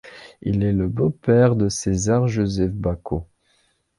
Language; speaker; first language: French; non-native, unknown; Belarusian